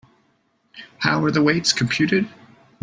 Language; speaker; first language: English; native; English